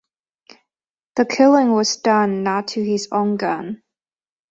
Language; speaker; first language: English; non-native, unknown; Chinese